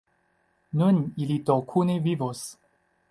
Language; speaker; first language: Esperanto; non-native, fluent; Chinese